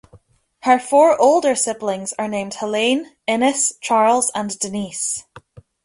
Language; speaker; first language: English; native; English